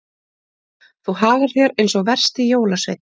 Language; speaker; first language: Icelandic; native; Icelandic